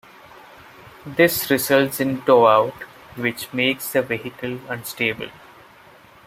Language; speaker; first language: English; non-native, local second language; Malayalam